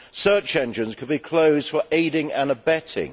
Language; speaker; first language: English; native; English